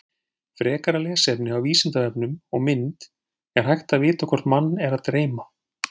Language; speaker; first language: Icelandic; native; Icelandic